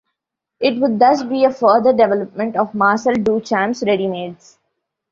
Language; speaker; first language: English; non-native, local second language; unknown